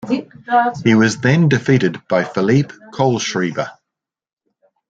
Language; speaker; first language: English; native; English